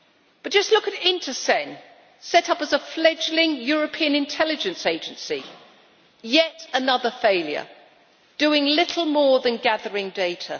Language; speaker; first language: English; native; English